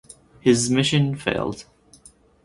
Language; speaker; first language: English; native; English